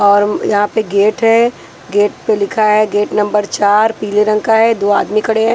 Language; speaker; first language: Hindi; non-native, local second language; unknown